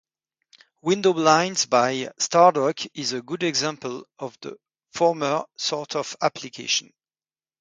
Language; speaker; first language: English; non-native, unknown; French